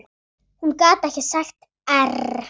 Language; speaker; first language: Icelandic; native; Icelandic